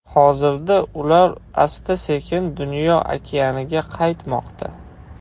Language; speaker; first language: Uzbek; non-native, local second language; Russian